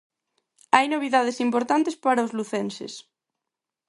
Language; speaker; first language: Galician; non-native, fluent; Spanish